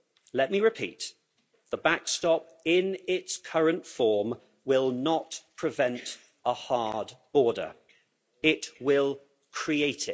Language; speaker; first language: English; native; English